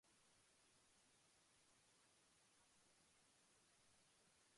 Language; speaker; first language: English; non-native, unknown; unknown